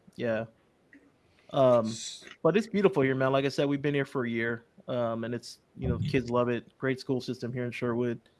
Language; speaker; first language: English; early bilingual, other home language; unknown